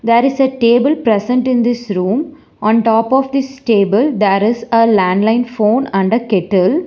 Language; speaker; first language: English; non-native, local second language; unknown